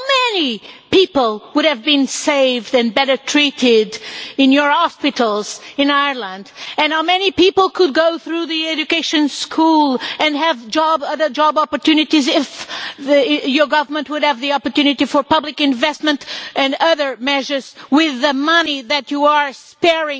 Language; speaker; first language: English; non-native, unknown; Portuguese